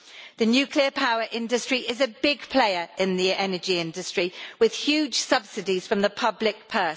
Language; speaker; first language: English; native; English